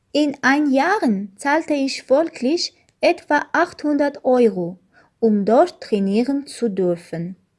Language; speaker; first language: German; non-native, learner; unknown